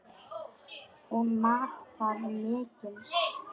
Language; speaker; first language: Icelandic; non-native, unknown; Polish